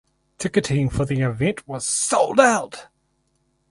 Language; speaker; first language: English; native; English